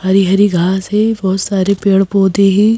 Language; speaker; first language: Hindi; native; Hindi